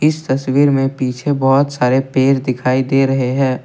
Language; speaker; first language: Hindi; non-native, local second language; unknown